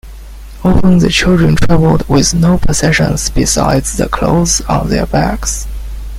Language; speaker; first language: English; non-native, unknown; Chinese